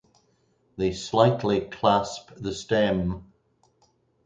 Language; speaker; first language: English; native; English